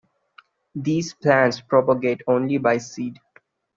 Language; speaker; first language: English; non-native, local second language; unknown